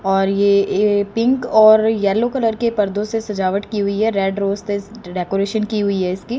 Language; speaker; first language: Hindi; native; Hindi